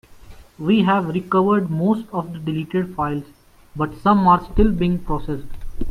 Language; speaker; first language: English; non-native, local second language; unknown